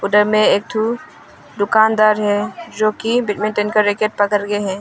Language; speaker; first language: Hindi; non-native, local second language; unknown